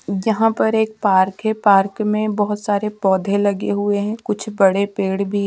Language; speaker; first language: Hindi; native; Hindi